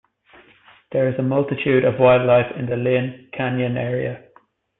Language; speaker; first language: English; native; English